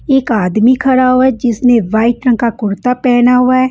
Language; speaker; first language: Hindi; non-native, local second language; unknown